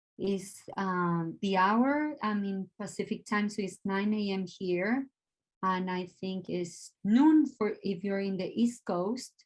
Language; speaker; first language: English; non-native, fluent; Spanish